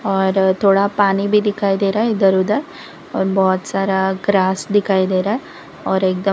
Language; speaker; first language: Hindi; non-native, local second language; Gujarati